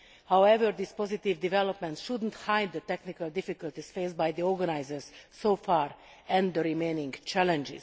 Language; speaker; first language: English; non-native, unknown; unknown